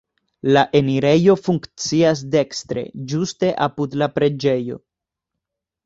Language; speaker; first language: Esperanto; non-native, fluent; Spanish